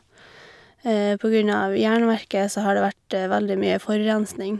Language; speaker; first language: Norwegian; native; Norwegian